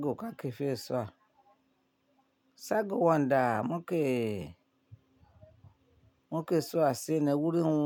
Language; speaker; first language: Hausa; non-native, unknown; Yoruba